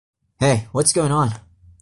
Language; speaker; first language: English; non-native, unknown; Portuguese